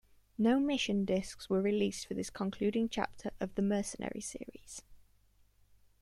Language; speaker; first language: English; native; English